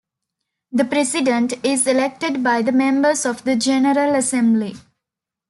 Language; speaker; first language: English; non-native, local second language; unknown